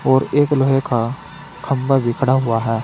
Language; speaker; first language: Hindi; native; Hindi